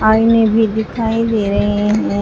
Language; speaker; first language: Hindi; native; Hindi